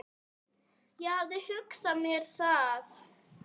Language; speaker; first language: Icelandic; native; Icelandic